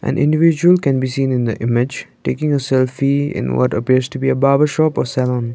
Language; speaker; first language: English; non-native, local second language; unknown